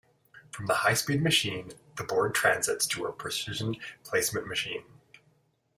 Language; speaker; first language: English; native; English